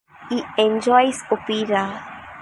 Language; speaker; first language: English; non-native, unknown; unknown